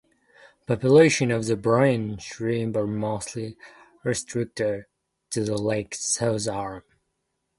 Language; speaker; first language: English; non-native, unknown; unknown